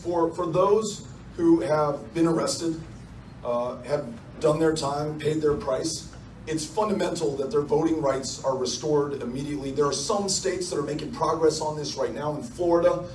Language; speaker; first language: English; native; English